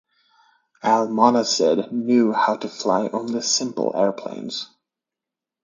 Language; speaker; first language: English; native; English